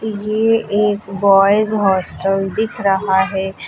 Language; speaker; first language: Hindi; native; Hindi